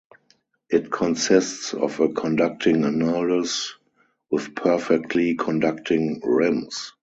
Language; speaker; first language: English; non-native, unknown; German